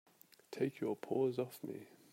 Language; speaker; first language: English; native; English